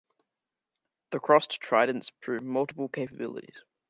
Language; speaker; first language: English; native; English